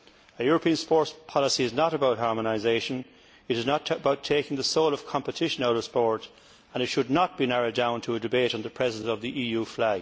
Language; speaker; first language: English; native; English